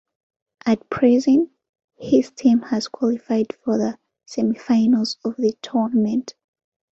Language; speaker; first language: English; non-native, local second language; Ganda